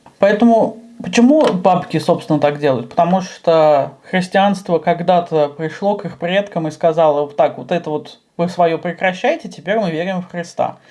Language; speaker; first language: Russian; native; Russian